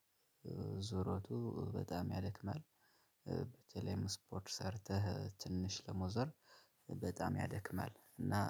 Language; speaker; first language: Amharic; native; Amharic